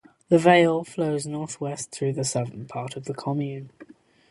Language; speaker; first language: English; native; English